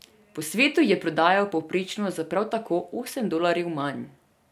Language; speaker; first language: Slovenian; non-native, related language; Serbian